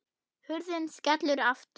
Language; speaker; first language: Icelandic; non-native, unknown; German